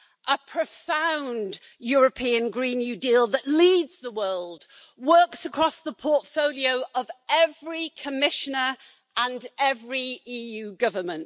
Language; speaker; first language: English; native; English